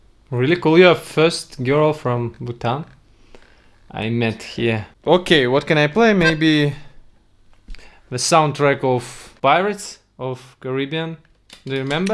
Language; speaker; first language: English; non-native, fluent; Russian